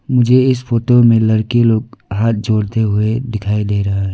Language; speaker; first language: Hindi; non-native, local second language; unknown